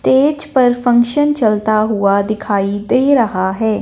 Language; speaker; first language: Hindi; non-native, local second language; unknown